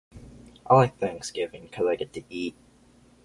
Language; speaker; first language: English; native; English